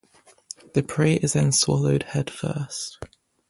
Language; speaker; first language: English; native; English